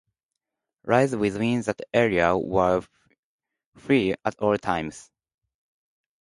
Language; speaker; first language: English; non-native, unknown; Japanese